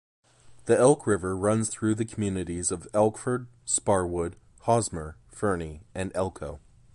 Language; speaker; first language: English; native; English